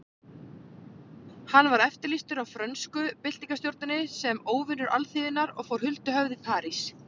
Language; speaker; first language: Icelandic; native; Icelandic